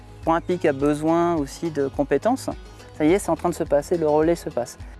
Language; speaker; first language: French; native; French